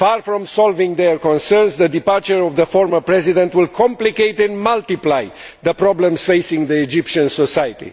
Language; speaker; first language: English; non-native, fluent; Romanian